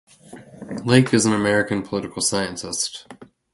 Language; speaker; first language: English; native; English